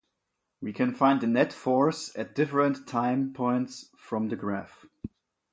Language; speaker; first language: English; non-native, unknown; German